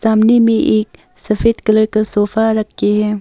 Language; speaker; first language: Hindi; early bilingual, other home language; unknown